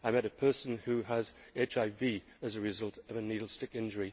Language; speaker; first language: English; native; English